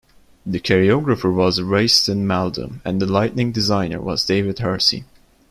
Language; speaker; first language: English; non-native, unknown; Turkish